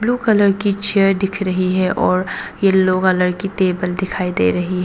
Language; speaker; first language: Hindi; non-native, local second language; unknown